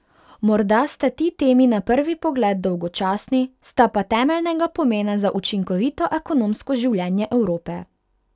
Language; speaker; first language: Slovenian; non-native, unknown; Hungarian